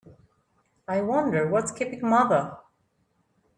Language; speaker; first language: English; native; English